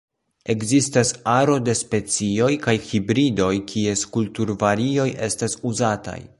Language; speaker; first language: Esperanto; non-native, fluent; Polish